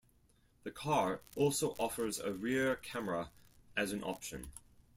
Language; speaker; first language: English; non-native, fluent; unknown